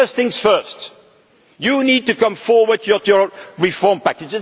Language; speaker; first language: English; non-native, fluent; Dutch